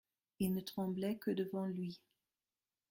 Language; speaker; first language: French; non-native, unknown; German